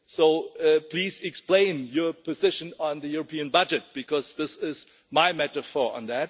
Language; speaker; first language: English; non-native, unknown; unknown